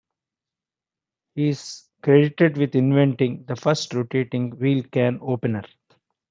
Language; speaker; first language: English; non-native, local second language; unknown